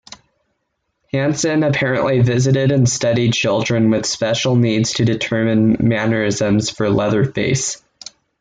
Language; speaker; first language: English; native; English